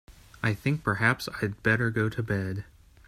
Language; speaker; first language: English; native; English